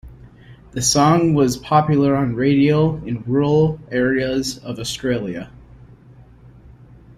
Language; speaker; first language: English; native; English